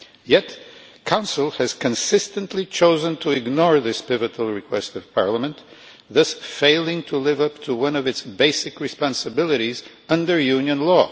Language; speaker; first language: English; non-native, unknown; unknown